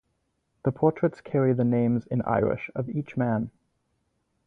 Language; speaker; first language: English; native; English